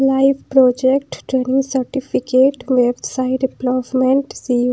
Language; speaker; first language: Hindi; non-native, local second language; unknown